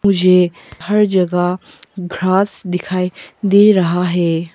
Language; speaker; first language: Hindi; non-native, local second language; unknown